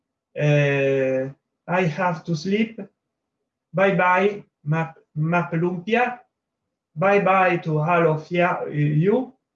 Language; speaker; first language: English; non-native, learner; Italian